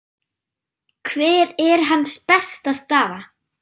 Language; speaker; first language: Icelandic; non-native, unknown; German